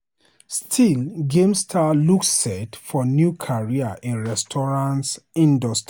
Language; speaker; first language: English; non-native, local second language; Hausa